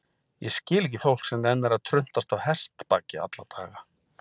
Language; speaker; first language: Icelandic; native; Icelandic